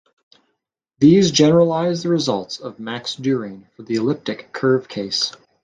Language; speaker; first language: English; native; English